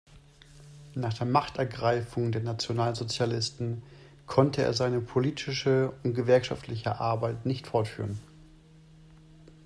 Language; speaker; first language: German; non-native, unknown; English